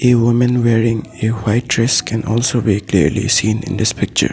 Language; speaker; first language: English; non-native, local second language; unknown